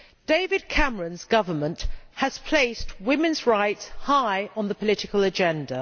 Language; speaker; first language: English; native; English